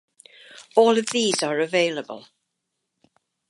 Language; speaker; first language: English; native; English